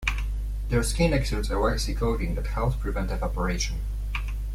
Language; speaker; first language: English; non-native, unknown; Polish